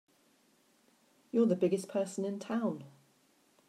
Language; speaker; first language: English; native; English